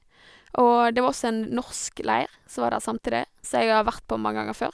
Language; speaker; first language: Norwegian; native; Norwegian